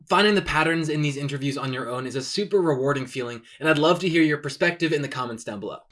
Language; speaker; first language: English; native; English